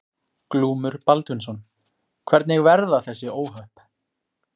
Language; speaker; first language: Icelandic; native; Icelandic